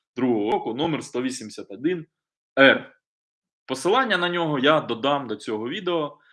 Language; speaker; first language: Ukrainian; non-native, local second language; Russian